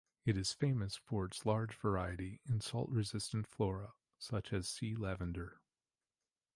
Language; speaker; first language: English; native; English